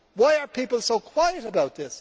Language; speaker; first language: English; native; English